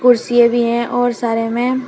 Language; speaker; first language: Hindi; native; Hindi